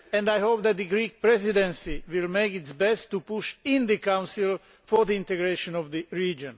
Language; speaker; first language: English; non-native, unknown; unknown